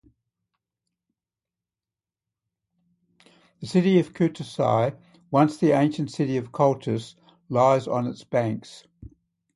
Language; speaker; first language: English; native; English